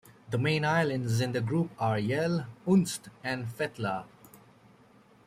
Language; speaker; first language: English; native; English